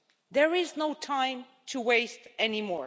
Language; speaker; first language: English; non-native, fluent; Dutch